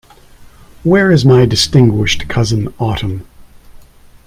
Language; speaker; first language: English; native; English